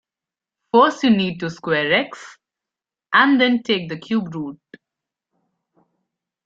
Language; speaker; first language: English; non-native, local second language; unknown